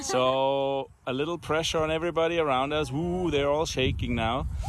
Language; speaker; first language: English; non-native, fluent; German